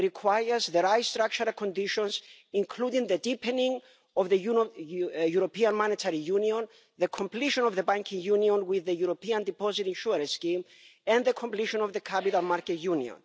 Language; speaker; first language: English; non-native, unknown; Greek